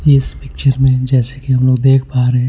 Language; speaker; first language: Hindi; non-native, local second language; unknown